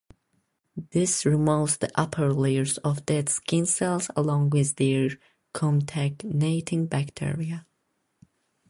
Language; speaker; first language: English; non-native, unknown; Azerbaijani